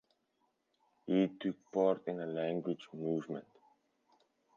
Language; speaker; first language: English; non-native, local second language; Afrikaans